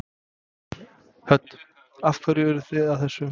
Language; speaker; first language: Icelandic; non-native, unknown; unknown